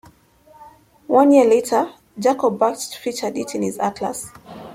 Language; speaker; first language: English; native; English